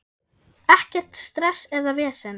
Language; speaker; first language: Icelandic; non-native, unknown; German